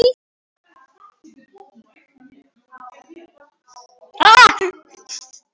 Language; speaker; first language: Icelandic; non-native, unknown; Polish